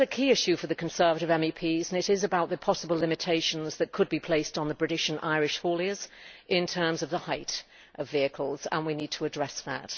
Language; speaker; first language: English; native; English